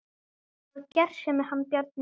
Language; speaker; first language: Icelandic; native; Icelandic